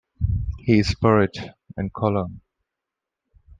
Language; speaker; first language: English; non-native, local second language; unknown